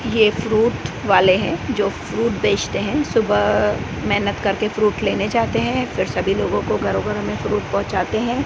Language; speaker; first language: Hindi; non-native, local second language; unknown